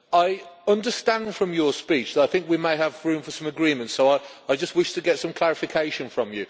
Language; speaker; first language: English; native; English